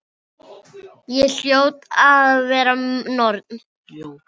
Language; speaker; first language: Icelandic; non-native, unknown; Filipino